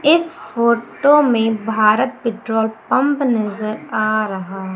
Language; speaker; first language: Hindi; native; Hindi